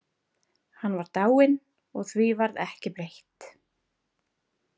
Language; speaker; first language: Icelandic; native; Icelandic